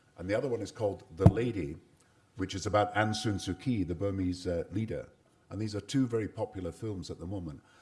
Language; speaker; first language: English; native; English